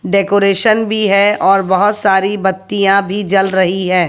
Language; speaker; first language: Hindi; native; Hindi